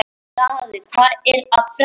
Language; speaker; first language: Icelandic; non-native, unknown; Polish